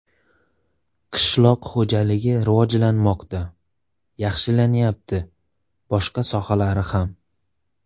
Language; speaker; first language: Uzbek; native; Uzbek